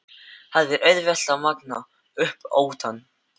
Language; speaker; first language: Icelandic; non-native, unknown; Filipino